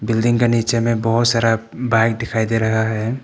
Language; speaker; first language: Hindi; non-native, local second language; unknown